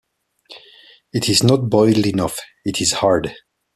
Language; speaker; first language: English; non-native, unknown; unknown